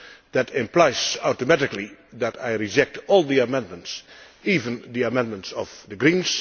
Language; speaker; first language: English; non-native, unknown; Dutch